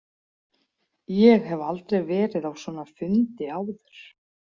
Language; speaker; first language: Icelandic; native; Icelandic